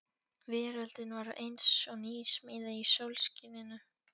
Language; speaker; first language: Icelandic; non-native, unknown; Polish